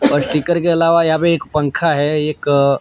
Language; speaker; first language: Hindi; non-native, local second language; Gujarati